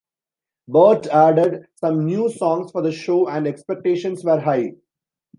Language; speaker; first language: English; non-native, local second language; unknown